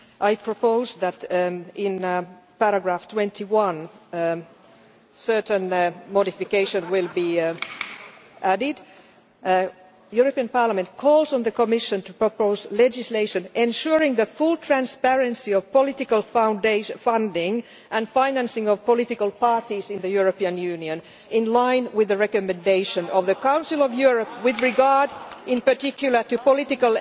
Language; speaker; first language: English; non-native, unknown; Finnish